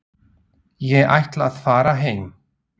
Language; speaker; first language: Icelandic; non-native, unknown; Slovak